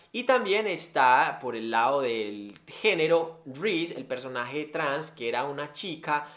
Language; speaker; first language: Spanish; native; Spanish